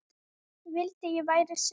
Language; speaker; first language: Icelandic; native; Icelandic